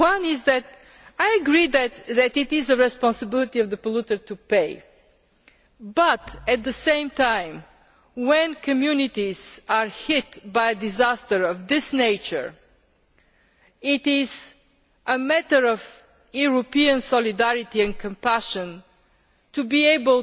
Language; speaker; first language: English; non-native, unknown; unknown